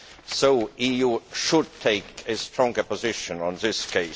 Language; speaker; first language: English; non-native, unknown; Estonian